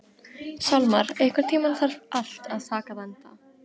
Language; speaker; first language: Icelandic; native; Icelandic